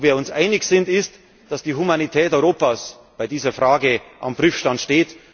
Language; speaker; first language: German; native; German